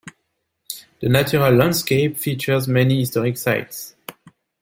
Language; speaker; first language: English; non-native, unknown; French